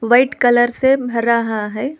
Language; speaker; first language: Hindi; non-native, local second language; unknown